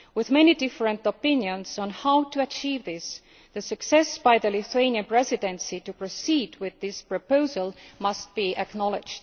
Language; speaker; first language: English; non-native, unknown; Estonian